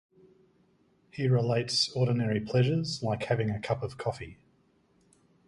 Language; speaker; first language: English; native; English